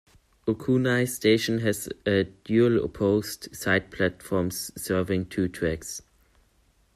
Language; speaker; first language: English; non-native, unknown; German